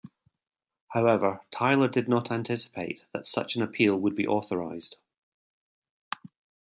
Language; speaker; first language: English; native; English